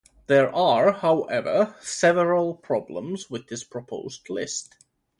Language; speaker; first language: English; non-native, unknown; Finnish